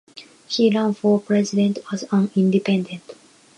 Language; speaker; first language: English; non-native, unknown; Japanese